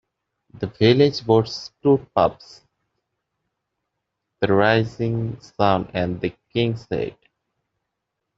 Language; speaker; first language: English; native; English